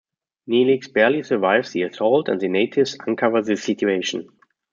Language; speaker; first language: English; non-native, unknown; German